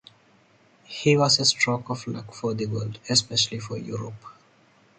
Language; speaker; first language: English; non-native, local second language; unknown